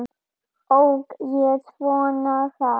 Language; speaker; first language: Icelandic; non-native, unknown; German